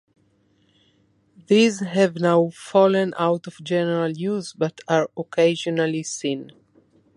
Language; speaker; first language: English; non-native, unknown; Spanish